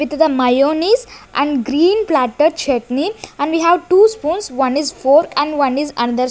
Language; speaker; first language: English; non-native, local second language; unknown